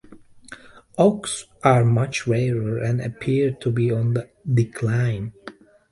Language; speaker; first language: English; native; English